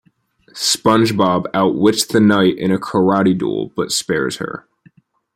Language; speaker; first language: English; native; English